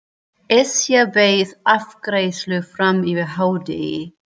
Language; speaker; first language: Icelandic; non-native, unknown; German